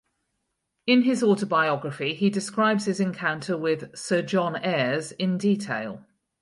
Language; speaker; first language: English; native; English